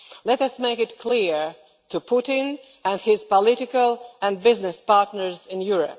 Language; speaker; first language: English; non-native, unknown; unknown